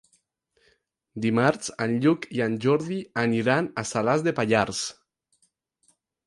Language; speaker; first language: Catalan; non-native, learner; Spanish